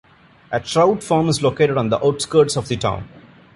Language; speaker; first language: English; non-native, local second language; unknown